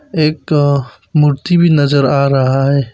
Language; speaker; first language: Hindi; early bilingual, other home language; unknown